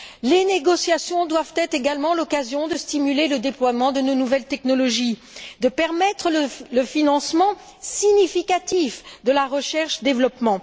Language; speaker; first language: French; native; French